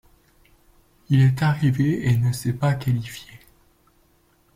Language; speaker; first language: French; native; French